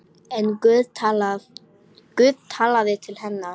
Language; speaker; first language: Icelandic; non-native, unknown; Polish